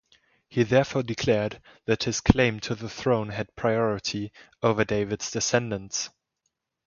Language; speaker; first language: English; non-native, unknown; German